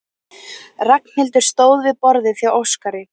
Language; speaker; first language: Icelandic; native; Icelandic